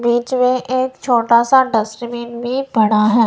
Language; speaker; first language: Hindi; non-native, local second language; Punjabi